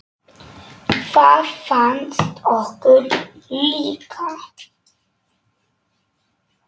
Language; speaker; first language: Icelandic; non-native, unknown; Polish